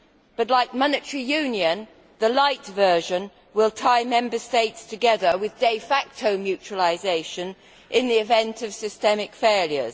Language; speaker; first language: English; native; English